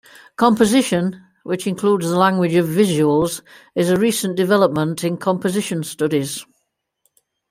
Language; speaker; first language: English; native; English